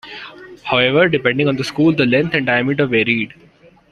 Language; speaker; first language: English; non-native, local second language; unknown